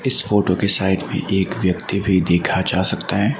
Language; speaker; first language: Hindi; non-native, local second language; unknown